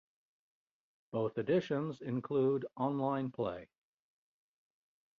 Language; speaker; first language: English; native; English